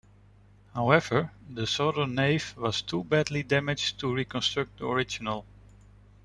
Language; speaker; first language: English; non-native, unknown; Dutch